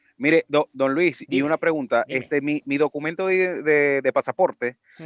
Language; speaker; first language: Spanish; native; Spanish